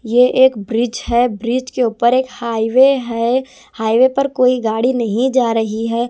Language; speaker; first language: Hindi; non-native, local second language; Punjabi